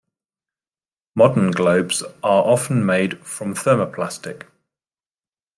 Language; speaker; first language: English; native; English